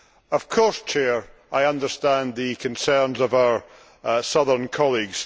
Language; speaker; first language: English; native; English